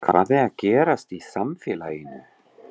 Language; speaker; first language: Icelandic; non-native, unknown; German